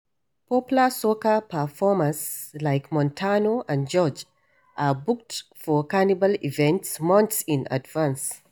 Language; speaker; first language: English; non-native, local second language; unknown